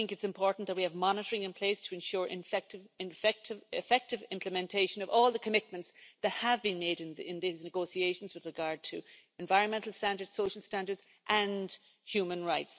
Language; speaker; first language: English; native; English